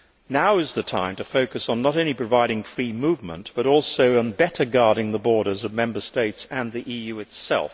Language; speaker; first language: English; native; English